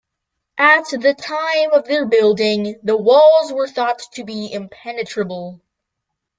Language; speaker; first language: English; native; English